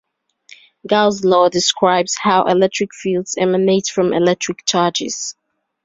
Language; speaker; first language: English; native; English